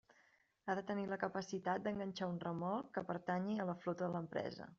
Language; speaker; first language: Catalan; native; Catalan